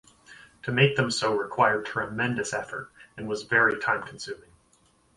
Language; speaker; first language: English; native; English